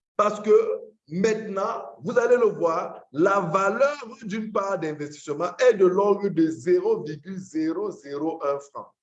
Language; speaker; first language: French; non-native, local second language; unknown